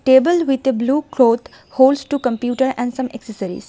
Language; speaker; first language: English; non-native, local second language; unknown